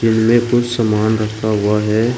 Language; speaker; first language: Hindi; native; Hindi